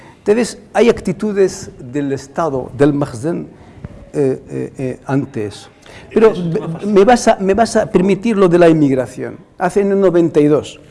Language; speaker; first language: Spanish; non-native, fluent; Arabic